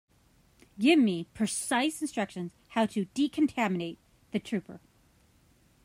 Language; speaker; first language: English; native; English